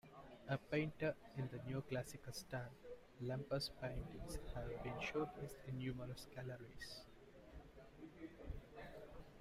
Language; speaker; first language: English; non-native, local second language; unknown